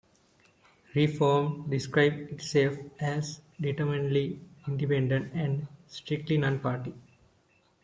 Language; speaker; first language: English; non-native, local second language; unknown